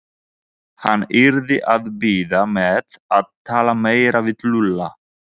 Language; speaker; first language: Icelandic; non-native, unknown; Polish